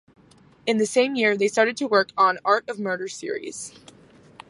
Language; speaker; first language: English; native; English